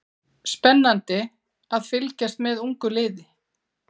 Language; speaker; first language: Icelandic; native; Icelandic